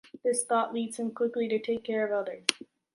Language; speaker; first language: English; native; English